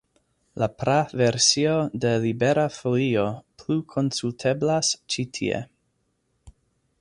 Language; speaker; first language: Esperanto; non-native, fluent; English